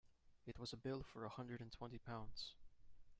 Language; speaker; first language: English; native; English